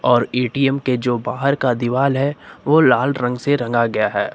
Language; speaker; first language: Hindi; native; Hindi